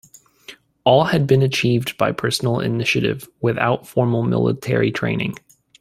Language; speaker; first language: English; native; English